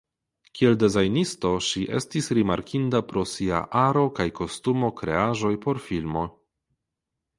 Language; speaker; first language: Esperanto; non-native, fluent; Polish